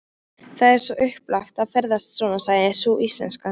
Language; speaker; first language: Icelandic; non-native, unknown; Polish